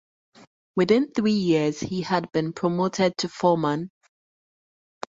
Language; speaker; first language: English; native; English